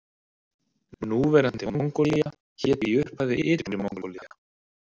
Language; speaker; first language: Icelandic; native; Icelandic